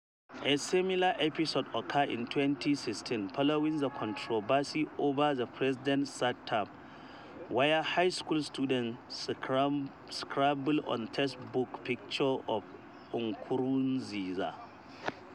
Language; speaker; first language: English; non-native, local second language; Hausa